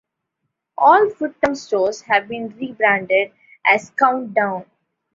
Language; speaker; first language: English; non-native, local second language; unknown